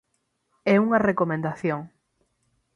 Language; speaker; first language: Galician; native; Galician